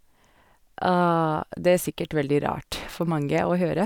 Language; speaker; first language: Norwegian; non-native, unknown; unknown